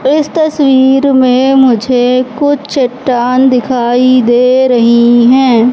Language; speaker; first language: Hindi; native; Hindi